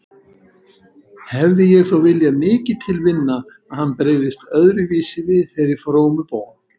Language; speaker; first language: Icelandic; native; Icelandic